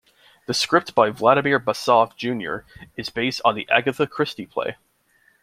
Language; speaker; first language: English; native; English